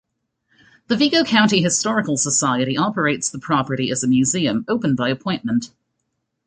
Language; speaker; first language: English; native; English